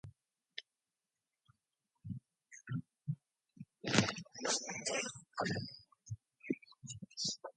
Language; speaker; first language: English; non-native, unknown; Mongolian